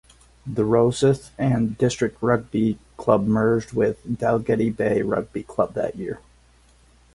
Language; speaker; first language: English; native; English